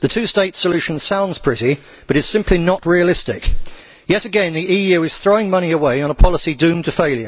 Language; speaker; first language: English; native; English